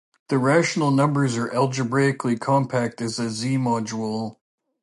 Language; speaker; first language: English; native; English